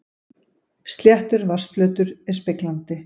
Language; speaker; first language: Icelandic; native; Icelandic